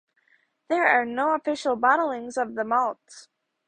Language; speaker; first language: English; native; English